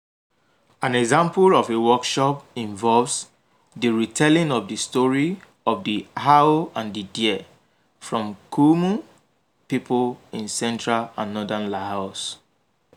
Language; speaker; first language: English; non-native, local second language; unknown